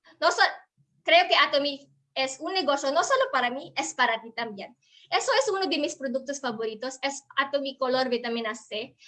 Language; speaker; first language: Spanish; non-native, learner; Filipino